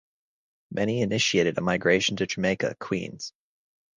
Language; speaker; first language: English; native; English